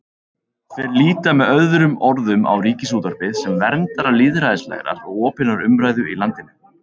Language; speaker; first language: Icelandic; native; Icelandic